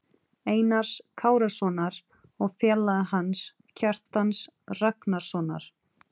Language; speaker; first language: Icelandic; non-native, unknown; Portuguese